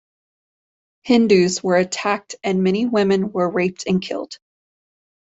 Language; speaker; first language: English; native; English